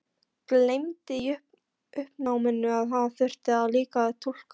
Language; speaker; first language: Icelandic; non-native, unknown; Polish